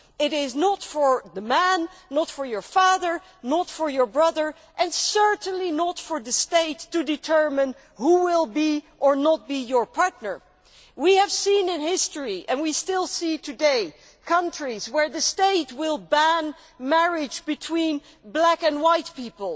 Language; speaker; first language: English; non-native, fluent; Dutch